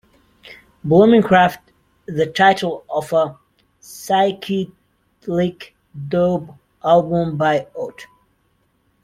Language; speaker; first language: English; non-native, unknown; Central Kurdish